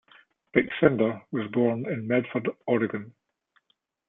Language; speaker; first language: English; native; English